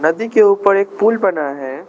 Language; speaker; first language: Hindi; non-native, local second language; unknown